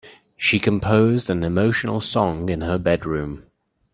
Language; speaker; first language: English; native; English